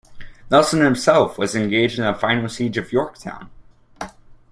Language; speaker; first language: English; native; English